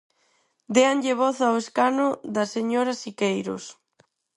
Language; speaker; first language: Galician; non-native, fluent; Spanish